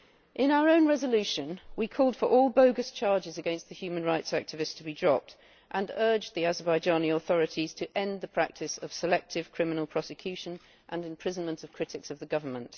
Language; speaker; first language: English; native; English